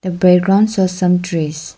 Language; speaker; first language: English; non-native, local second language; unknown